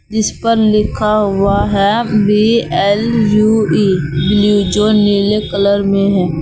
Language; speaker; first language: Hindi; native; Hindi